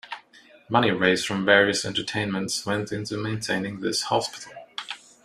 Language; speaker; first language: English; non-native, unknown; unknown